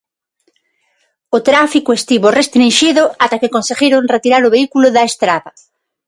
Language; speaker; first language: Galician; non-native, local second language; Spanish